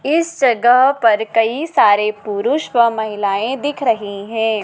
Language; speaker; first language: Hindi; native; Hindi